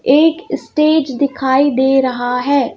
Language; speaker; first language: Hindi; native; Hindi